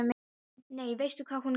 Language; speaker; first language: Icelandic; non-native, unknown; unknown